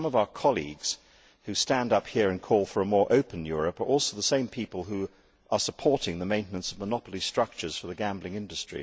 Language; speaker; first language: English; native; English